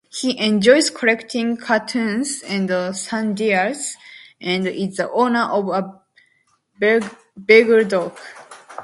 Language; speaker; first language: English; non-native, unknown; Japanese